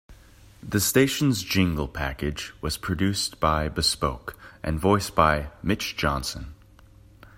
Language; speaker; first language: English; native; English